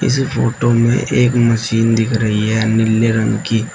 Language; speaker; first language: Hindi; native; Hindi